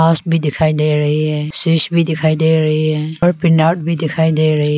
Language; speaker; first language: Hindi; non-native, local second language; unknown